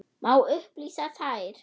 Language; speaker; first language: Icelandic; non-native, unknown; German